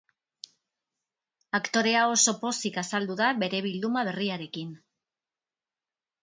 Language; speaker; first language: Basque; non-native, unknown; Spanish